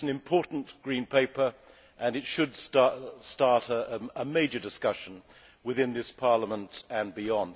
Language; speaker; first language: English; native; English